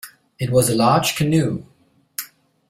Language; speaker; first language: English; non-native, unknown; German